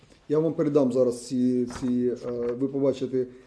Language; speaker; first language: Ukrainian; native; Ukrainian